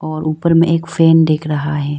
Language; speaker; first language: Hindi; non-native, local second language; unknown